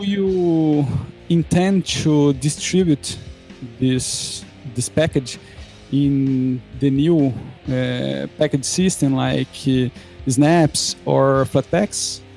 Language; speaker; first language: English; non-native, fluent; Portuguese